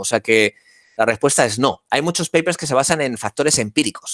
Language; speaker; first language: Spanish; native; Spanish